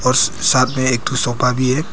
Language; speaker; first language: Hindi; non-native, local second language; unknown